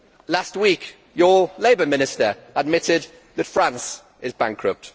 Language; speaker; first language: English; native; English